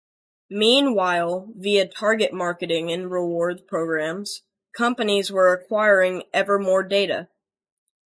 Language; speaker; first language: English; native; English